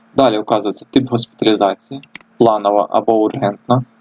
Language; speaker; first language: Ukrainian; non-native, local second language; Russian